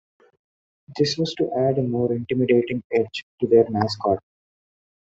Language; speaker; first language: English; non-native, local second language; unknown